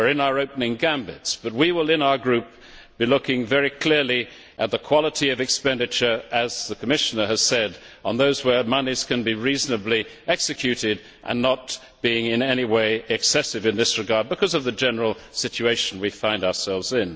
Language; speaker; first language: English; native; English